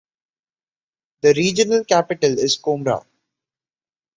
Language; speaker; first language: English; non-native, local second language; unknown